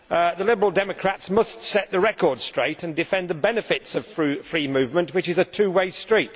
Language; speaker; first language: English; native; English